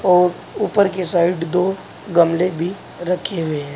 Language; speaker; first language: Hindi; native; Hindi